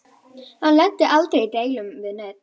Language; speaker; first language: Icelandic; native; Icelandic